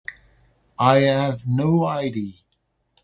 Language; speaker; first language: English; non-native, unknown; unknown